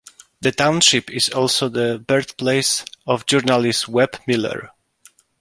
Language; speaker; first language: English; non-native, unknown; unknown